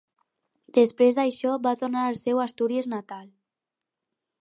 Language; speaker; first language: Catalan; non-native, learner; Spanish